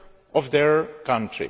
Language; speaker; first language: English; non-native, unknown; Greek